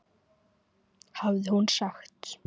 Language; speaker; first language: Icelandic; native; Icelandic